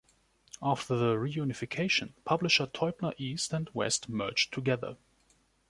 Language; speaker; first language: English; non-native, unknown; German